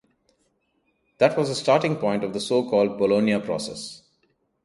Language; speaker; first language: English; non-native, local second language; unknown